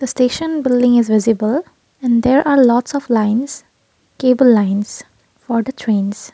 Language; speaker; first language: English; non-native, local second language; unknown